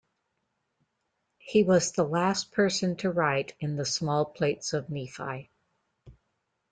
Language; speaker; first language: English; native; English